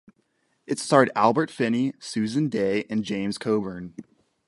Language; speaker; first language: English; native; English